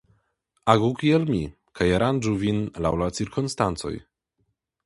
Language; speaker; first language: Esperanto; non-native, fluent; Polish